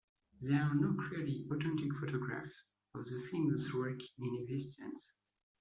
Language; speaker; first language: English; non-native, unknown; French